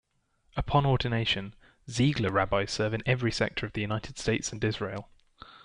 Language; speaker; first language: English; native; English